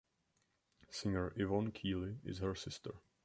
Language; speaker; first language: English; non-native, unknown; Czech